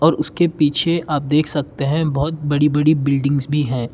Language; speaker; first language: Hindi; non-native, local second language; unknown